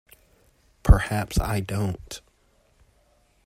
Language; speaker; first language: English; native; English